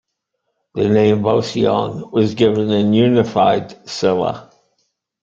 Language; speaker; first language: English; native; English